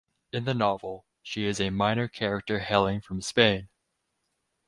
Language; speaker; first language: English; native; English